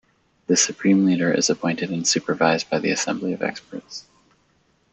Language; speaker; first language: English; native; English